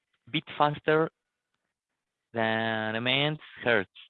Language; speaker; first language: English; non-native, learner; Spanish